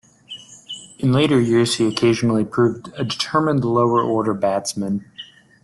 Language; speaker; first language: English; native; English